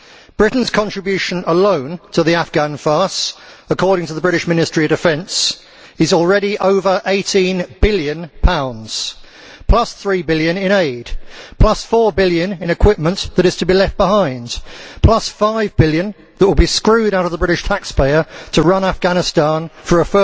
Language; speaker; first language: English; native; English